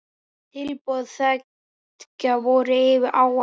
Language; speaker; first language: Icelandic; native; Icelandic